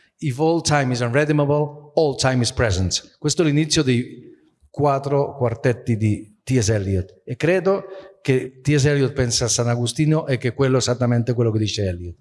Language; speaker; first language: Italian; non-native, fluent; Spanish